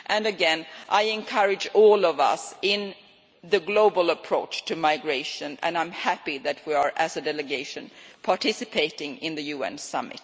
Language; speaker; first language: English; non-native, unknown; Swedish